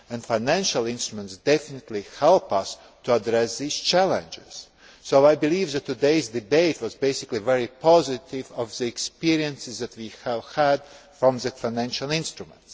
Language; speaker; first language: English; non-native, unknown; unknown